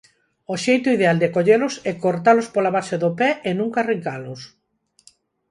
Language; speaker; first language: Galician; non-native, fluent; Spanish